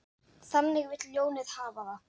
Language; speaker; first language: Icelandic; non-native, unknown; Dutch